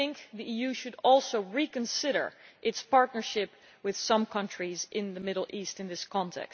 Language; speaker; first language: English; non-native, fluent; Dutch